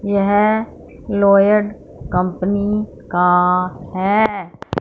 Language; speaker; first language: Hindi; non-native, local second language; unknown